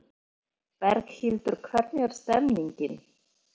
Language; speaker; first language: Icelandic; non-native, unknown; Polish